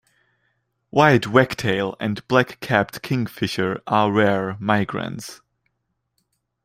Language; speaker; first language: English; non-native, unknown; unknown